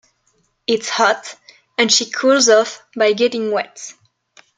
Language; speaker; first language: English; non-native, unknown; French